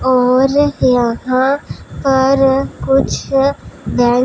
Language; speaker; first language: Hindi; non-native, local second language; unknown